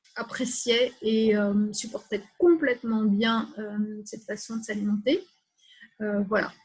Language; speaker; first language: French; native; French